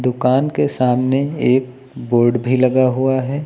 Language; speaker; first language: Hindi; native; Hindi